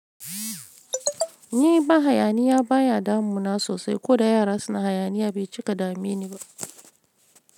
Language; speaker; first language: Hausa; non-native, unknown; Yoruba